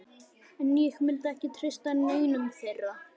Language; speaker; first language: Icelandic; native; Icelandic